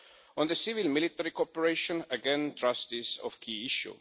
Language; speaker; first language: English; non-native, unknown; Estonian